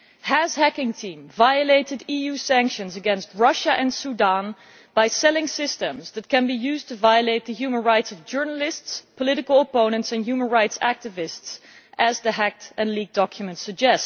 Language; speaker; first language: English; non-native, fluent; Dutch